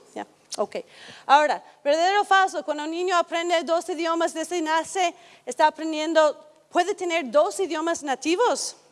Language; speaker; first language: Spanish; non-native, fluent; English